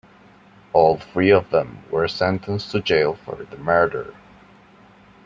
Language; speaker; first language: English; non-native, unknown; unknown